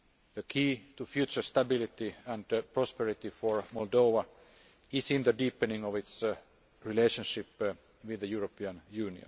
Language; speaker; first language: English; non-native, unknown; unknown